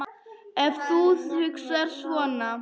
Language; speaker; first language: Icelandic; non-native, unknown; Polish